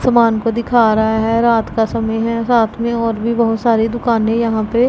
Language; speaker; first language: Hindi; non-native, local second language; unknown